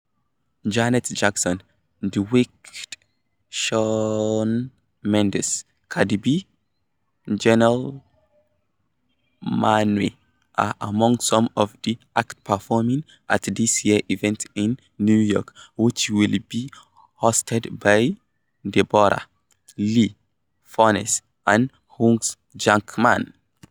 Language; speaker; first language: English; non-native, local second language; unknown